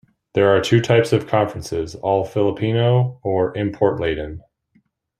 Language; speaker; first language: English; native; English